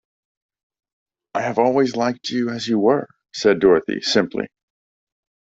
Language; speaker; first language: English; native; English